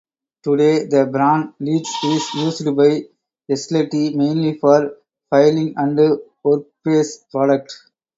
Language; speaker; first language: English; non-native, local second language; Tamil